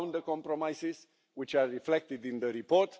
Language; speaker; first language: English; non-native, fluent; Romanian